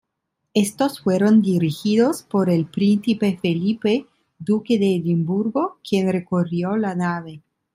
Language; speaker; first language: Spanish; non-native, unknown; Italian